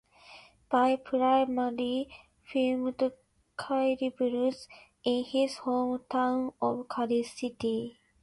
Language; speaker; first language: English; non-native, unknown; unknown